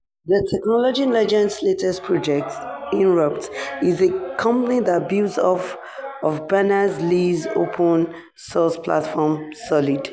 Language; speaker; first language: English; non-native, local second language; Yoruba